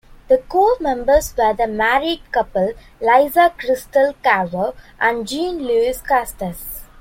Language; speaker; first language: English; non-native, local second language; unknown